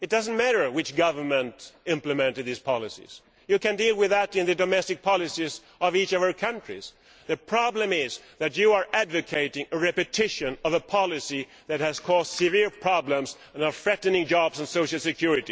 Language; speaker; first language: English; non-native, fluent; Swedish